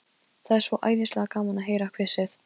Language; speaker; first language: Icelandic; non-native, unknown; Polish